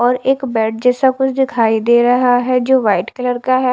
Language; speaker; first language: Hindi; native; Hindi